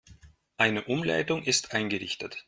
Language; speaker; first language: German; non-native, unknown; Russian